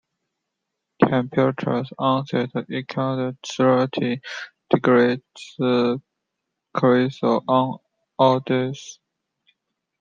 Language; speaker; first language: English; non-native, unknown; Chinese